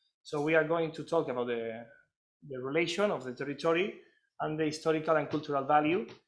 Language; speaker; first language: English; non-native, fluent; Catalan